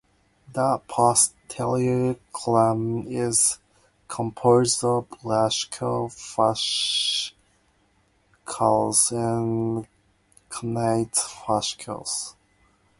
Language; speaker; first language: English; non-native, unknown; Japanese